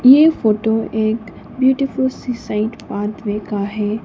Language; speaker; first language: Hindi; non-native, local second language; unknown